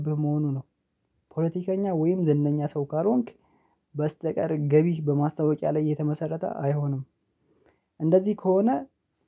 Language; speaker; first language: Amharic; non-native, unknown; Oromo